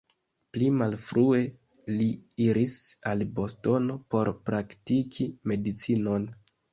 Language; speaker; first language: Esperanto; non-native, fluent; Kinyarwanda